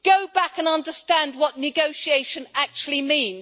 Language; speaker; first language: English; native; English